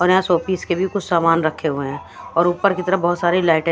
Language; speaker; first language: Hindi; non-native, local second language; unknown